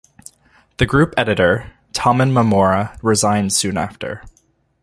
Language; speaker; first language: English; native; English